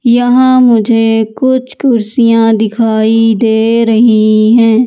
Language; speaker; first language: Hindi; native; Hindi